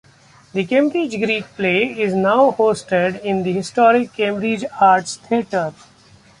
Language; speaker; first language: English; non-native, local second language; Marathi